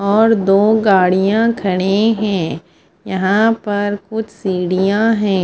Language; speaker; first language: Hindi; non-native, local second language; Punjabi